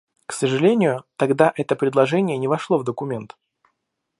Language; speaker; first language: Russian; native; Russian